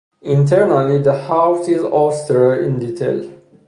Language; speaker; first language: English; non-native, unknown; Persian